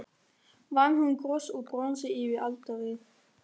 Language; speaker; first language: Icelandic; non-native, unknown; German